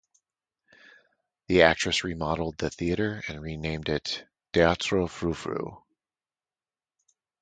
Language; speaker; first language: English; native; English